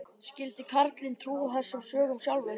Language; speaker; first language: Icelandic; native; Icelandic